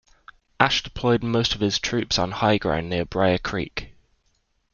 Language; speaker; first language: English; native; English